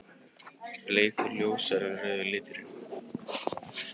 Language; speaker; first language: Icelandic; native; Icelandic